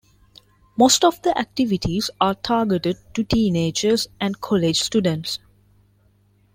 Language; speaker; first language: English; non-native, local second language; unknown